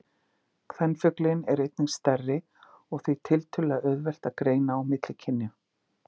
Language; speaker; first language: Icelandic; native; Icelandic